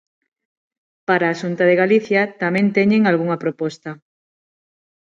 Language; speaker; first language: Galician; non-native, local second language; Spanish